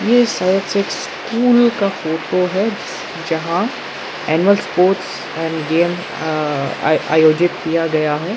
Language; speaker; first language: Hindi; early bilingual, other home language; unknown